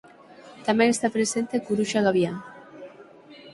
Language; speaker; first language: Galician; native; Galician